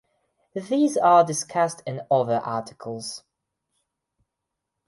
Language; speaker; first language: English; non-native, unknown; Belarusian